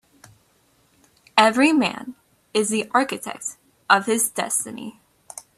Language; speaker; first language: English; native; English